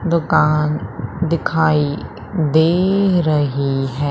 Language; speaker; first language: Hindi; native; Hindi